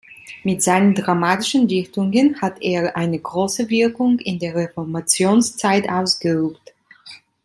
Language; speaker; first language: German; non-native, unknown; Italian